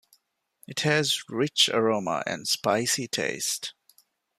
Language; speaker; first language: English; non-native, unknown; Divehi